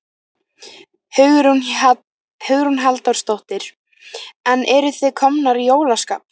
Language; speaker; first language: Icelandic; native; Icelandic